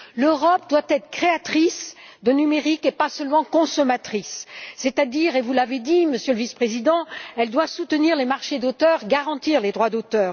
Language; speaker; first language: French; native; French